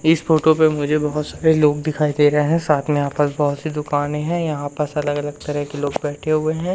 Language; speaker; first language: Hindi; native; Hindi